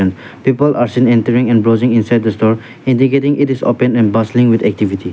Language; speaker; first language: English; non-native, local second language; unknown